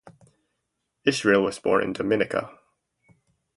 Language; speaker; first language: English; native; English